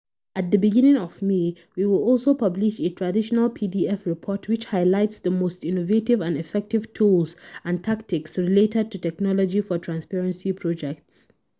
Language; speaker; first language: English; non-native, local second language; Hausa